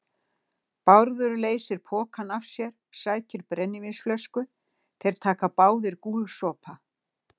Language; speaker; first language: Icelandic; native; Icelandic